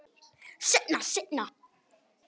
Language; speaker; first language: Icelandic; non-native, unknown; Polish